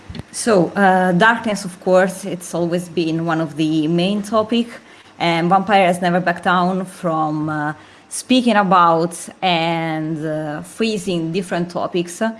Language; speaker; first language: English; non-native, fluent; Italian